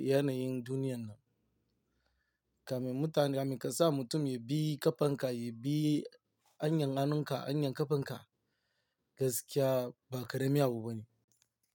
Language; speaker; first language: Hausa; non-native, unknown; Yoruba